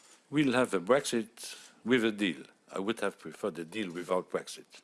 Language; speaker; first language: English; non-native, fluent; Luxembourgish